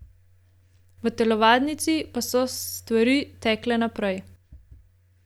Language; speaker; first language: Slovenian; native; Slovenian